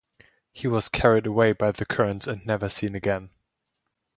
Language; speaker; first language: English; non-native, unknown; German